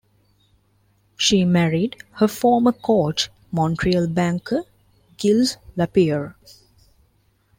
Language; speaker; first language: English; non-native, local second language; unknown